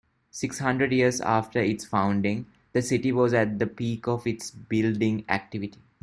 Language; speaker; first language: English; non-native, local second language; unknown